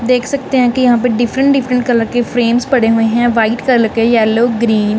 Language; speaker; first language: Hindi; non-native, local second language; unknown